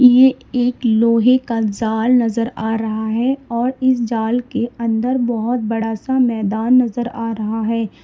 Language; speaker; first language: Hindi; native; Hindi